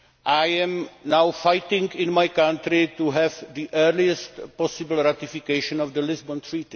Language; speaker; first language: English; non-native, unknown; Czech